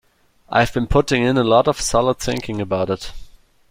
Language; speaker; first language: English; non-native, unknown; German